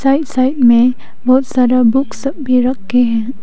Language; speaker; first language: Hindi; non-native, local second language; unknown